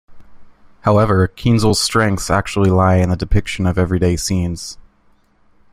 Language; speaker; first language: English; native; English